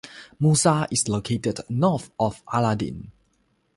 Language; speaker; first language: English; non-native, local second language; Chinese